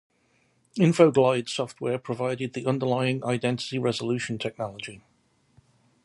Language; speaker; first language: English; native; English